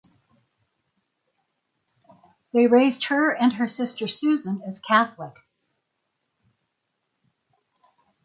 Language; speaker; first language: English; native; English